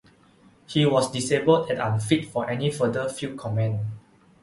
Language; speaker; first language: English; non-native, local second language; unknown